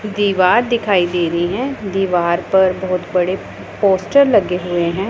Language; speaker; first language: Hindi; non-native, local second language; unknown